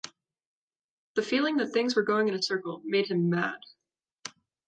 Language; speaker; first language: English; native; English